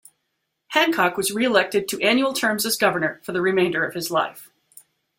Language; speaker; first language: English; native; English